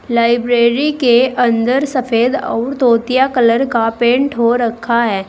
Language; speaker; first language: Hindi; native; Hindi